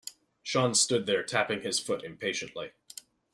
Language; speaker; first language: English; native; English